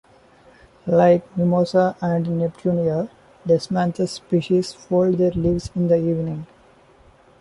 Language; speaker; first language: English; non-native, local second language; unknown